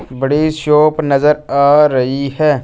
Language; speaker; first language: Hindi; non-native, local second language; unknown